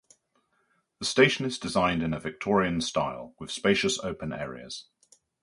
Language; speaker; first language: English; native; English